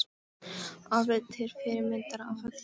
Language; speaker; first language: Icelandic; non-native, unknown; Polish